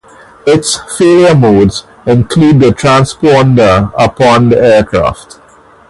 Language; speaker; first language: English; native; English